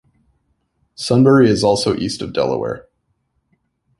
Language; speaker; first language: English; native; English